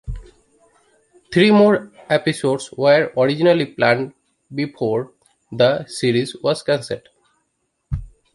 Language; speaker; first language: English; non-native, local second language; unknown